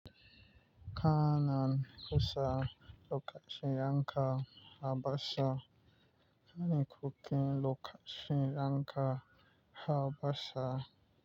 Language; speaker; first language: Hausa; non-native, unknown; Yoruba